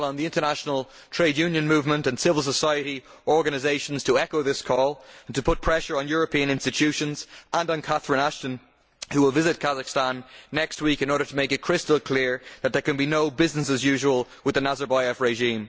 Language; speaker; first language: English; native; English